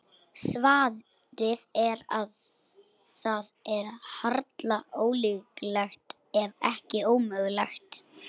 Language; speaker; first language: Icelandic; native; Icelandic